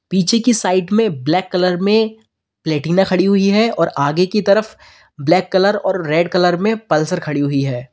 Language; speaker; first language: Hindi; native; Hindi